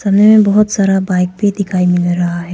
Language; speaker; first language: Hindi; non-native, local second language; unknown